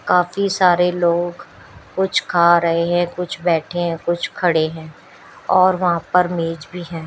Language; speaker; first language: Hindi; native; Hindi